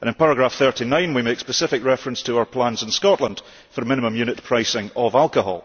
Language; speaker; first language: English; early bilingual, heritage; English